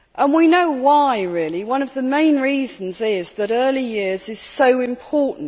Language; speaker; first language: English; native; English